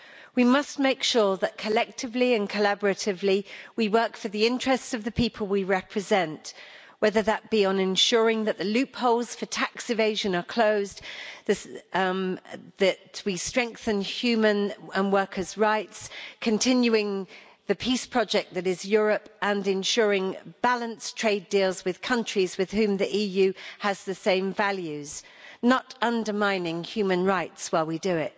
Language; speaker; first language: English; native; English